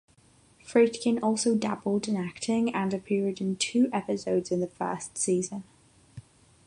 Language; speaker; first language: English; non-native, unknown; Catalan